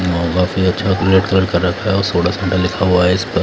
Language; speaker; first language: Hindi; non-native, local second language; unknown